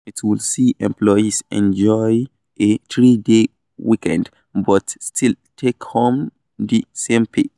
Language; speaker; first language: English; non-native, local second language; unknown